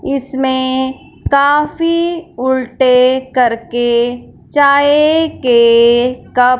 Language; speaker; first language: Hindi; non-native, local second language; Punjabi